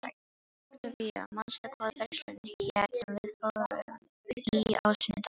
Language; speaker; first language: Icelandic; non-native, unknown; Filipino